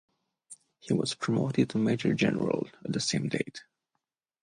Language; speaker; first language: English; non-native, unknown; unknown